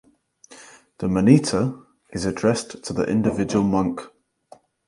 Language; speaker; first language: English; native; English